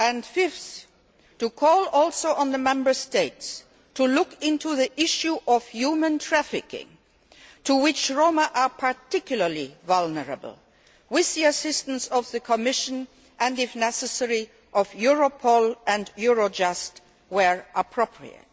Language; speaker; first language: English; non-native, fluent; Luxembourgish